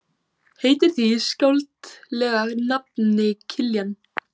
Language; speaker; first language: Icelandic; native; Icelandic